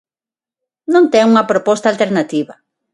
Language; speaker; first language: Galician; non-native, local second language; Spanish